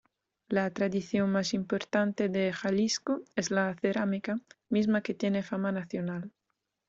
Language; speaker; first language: Spanish; non-native, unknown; Italian